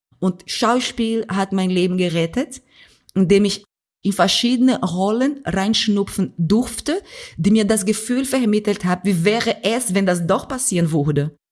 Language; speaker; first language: German; non-native, fluent; Portuguese